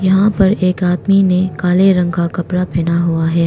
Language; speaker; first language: Hindi; non-native, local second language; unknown